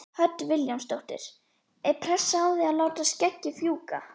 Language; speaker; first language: Icelandic; native; Icelandic